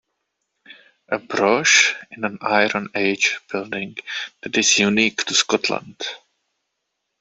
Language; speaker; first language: English; non-native, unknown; Czech